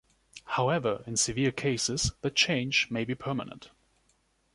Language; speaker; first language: English; non-native, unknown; German